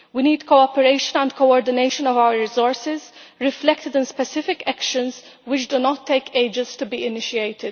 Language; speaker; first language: English; non-native, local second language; Maltese